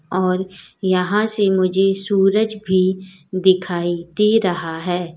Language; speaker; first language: Hindi; native; Hindi